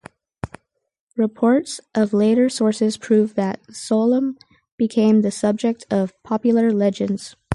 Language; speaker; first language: English; native; English